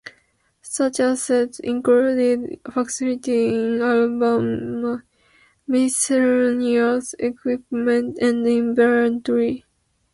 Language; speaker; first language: English; non-native, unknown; Japanese